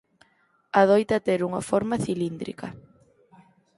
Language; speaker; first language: Galician; native; Galician